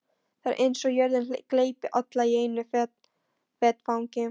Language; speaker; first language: Icelandic; non-native, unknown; Polish